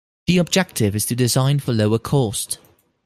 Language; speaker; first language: English; non-native, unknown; Dutch